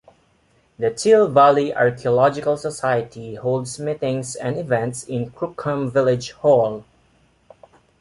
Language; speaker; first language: English; non-native, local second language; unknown